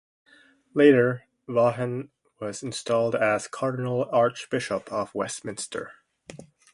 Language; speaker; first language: English; native; English